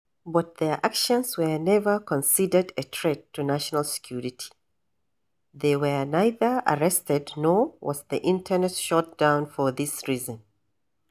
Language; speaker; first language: English; non-native, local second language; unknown